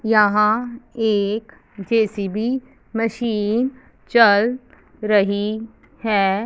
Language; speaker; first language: Hindi; non-native, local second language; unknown